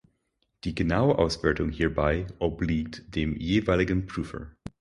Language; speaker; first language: German; non-native, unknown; English